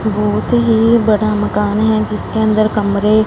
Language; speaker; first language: Hindi; non-native, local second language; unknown